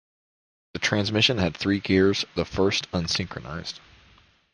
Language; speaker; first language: English; native; English